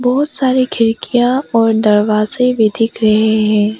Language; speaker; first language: Hindi; non-native, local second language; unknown